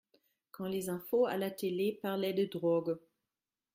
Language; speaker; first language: French; non-native, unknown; German